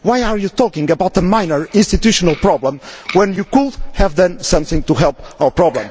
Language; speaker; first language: English; non-native, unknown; Portuguese